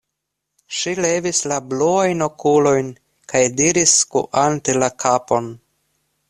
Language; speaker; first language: Esperanto; non-native, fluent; Russian